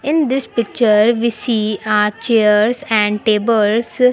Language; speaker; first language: English; non-native, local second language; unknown